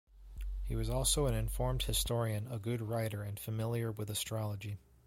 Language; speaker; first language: English; native; English